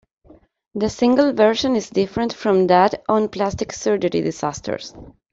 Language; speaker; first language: English; non-native, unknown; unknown